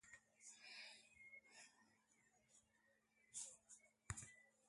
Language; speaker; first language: English; non-native, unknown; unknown